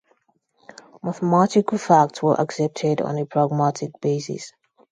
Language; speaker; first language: English; non-native, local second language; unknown